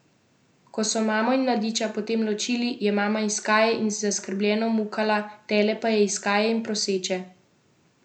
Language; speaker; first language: Slovenian; native; Slovenian